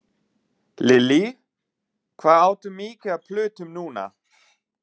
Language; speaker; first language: Icelandic; non-native, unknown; German